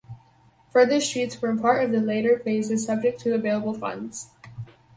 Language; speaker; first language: English; native; English